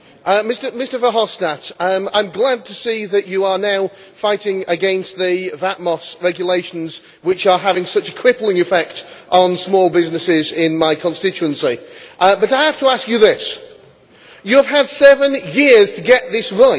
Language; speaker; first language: English; native; English